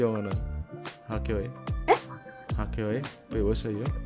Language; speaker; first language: Korean; non-native, learner; Indonesian